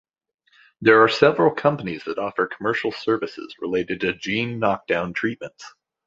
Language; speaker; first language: English; native; English